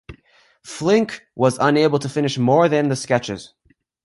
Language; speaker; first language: English; native; English